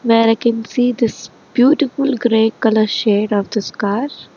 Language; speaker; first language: English; non-native, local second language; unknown